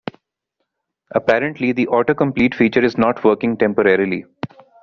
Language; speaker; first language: English; non-native, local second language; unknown